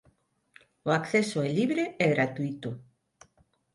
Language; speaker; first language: Galician; non-native, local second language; Spanish